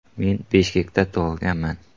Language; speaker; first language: Uzbek; native; Uzbek